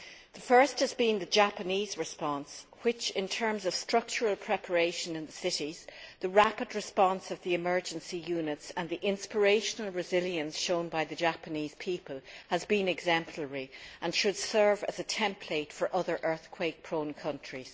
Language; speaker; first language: English; native; English